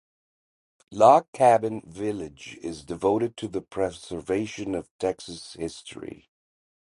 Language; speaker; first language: English; native; English